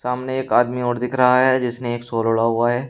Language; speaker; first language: Hindi; native; Hindi